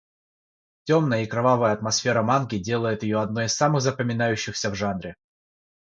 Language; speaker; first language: Russian; non-native, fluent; Georgian